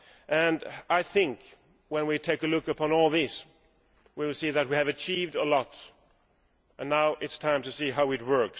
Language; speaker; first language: English; non-native, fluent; Swedish